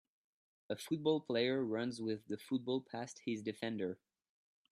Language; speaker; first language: English; non-native, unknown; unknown